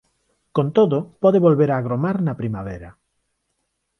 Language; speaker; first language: Galician; non-native, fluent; Spanish